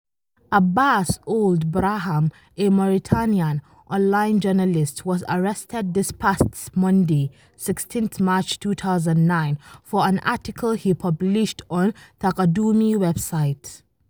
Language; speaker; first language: English; non-native, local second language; Hausa